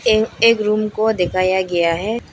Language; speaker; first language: Hindi; non-native, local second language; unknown